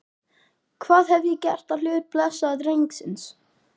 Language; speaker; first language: Icelandic; native; Icelandic